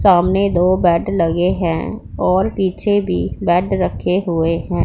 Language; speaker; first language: Hindi; non-native, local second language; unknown